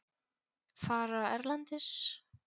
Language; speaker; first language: Icelandic; non-native, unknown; Polish